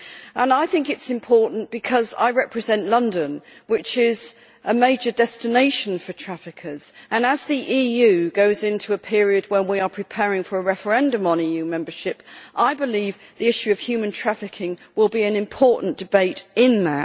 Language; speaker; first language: English; native; English